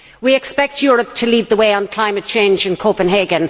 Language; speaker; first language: English; native; English